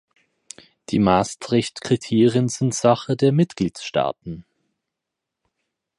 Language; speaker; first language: German; native; German